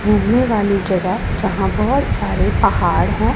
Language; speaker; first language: Hindi; non-native, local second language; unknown